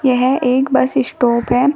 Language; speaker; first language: Hindi; native; Hindi